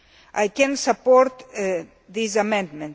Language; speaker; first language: English; non-native, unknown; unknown